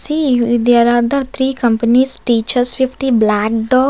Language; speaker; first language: English; non-native, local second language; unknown